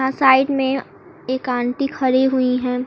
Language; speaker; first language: Hindi; native; Hindi